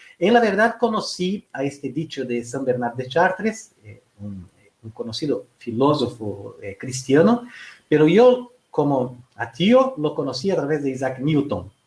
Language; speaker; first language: Spanish; non-native, related language; Portuguese